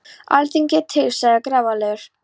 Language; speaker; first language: Icelandic; non-native, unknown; Polish